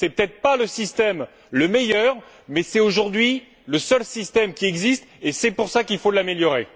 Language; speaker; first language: French; native; French